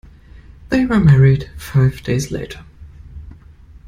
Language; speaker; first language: English; non-native, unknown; German